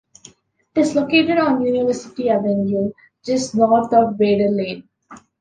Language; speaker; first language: English; non-native, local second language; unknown